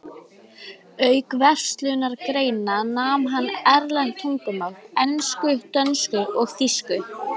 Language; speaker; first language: Icelandic; native; Icelandic